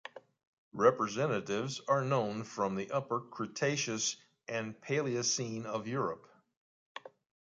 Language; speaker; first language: English; native; English